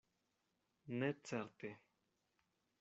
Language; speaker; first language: Esperanto; non-native, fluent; Spanish